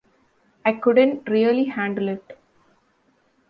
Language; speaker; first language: English; non-native, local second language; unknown